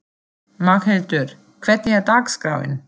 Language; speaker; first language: Icelandic; non-native, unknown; German